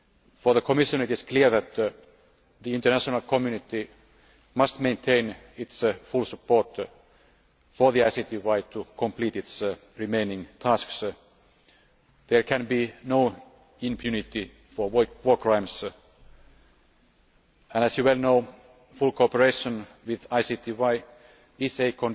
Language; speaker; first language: English; non-native, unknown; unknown